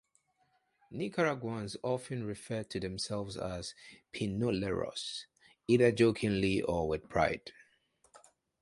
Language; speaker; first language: English; non-native, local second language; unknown